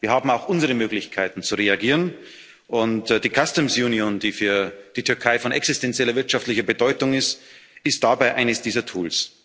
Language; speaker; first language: German; native; German